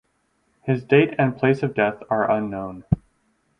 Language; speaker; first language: English; native; English